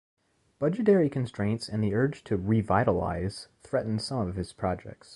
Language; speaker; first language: English; native; English